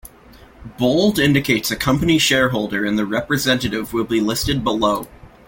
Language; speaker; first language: English; native; English